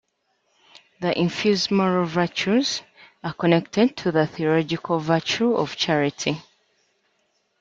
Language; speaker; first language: English; native; English